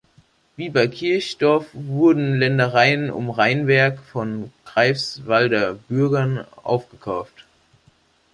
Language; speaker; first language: German; native; German